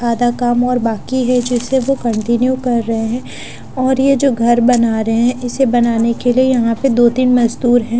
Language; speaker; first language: Hindi; non-native, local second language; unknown